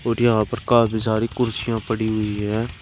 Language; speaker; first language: Hindi; native; Hindi